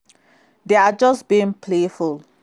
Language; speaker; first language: English; non-native, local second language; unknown